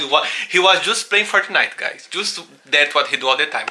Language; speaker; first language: English; non-native, learner; Portuguese